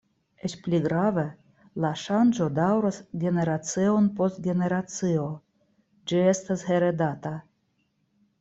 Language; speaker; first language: Esperanto; non-native, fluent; Russian